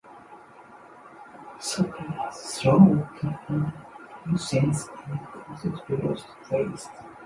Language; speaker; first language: English; non-native, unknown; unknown